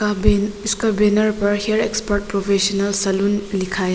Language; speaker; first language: Hindi; non-native, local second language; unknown